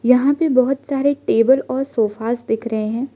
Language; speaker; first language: Hindi; non-native, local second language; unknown